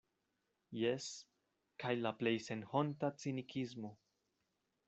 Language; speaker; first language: Esperanto; non-native, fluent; Spanish